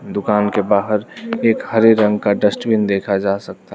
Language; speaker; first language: Hindi; non-native, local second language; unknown